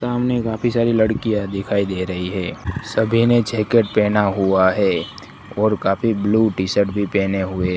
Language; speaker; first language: Hindi; non-native, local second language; Gujarati